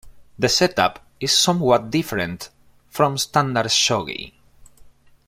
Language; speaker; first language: English; non-native, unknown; Spanish